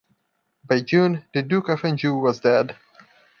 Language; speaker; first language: English; non-native, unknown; Portuguese